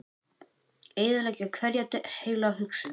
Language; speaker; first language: Icelandic; native; Icelandic